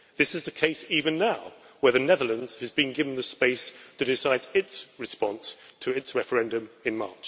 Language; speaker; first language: English; native; English